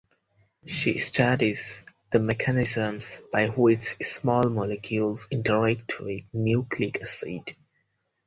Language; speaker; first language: English; non-native, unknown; Bangla